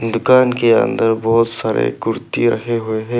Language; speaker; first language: Hindi; non-native, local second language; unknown